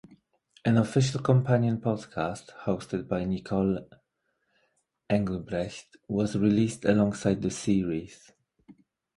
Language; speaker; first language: English; native; English